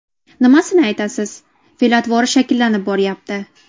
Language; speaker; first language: Uzbek; native; Uzbek